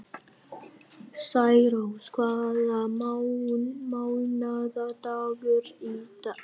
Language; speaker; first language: Icelandic; non-native, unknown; Vietnamese